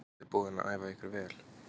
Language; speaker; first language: Icelandic; non-native, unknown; Polish